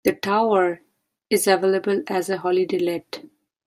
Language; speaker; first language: English; non-native, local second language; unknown